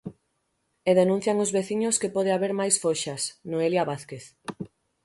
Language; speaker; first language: Galician; native; Galician